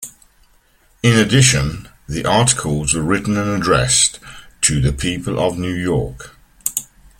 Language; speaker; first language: English; native; English